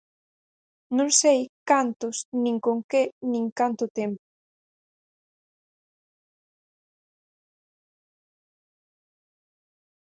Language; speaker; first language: Galician; native; Galician